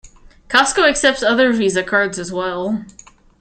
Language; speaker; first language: English; native; English